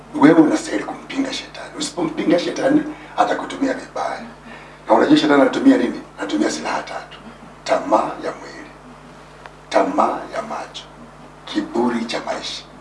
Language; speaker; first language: Swahili; non-native, local second language; Luyia